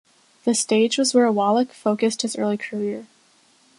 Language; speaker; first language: English; native; English